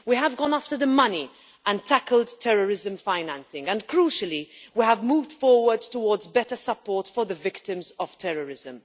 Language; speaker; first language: English; non-native, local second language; Maltese